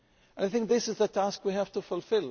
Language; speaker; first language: English; non-native, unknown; German